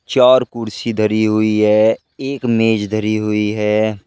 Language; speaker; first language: Hindi; native; Hindi